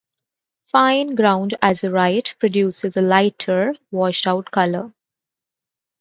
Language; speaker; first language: English; non-native, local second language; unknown